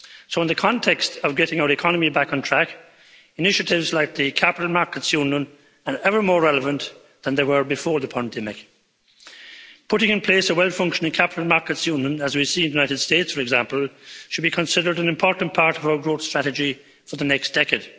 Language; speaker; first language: English; native; English